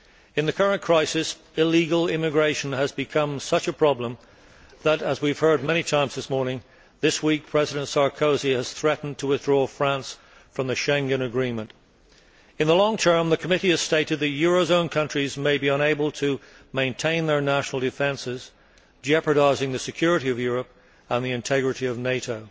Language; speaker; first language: English; native; English